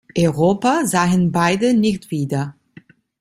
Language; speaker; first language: German; non-native, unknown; Italian